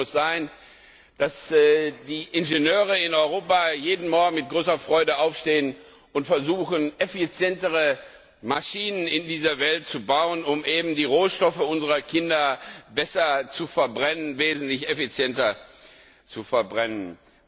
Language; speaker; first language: German; non-native, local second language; Luxembourgish